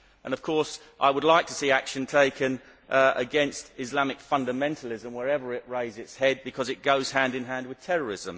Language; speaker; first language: English; native; English